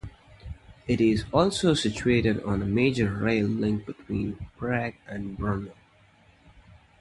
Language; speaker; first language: English; non-native, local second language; Tamil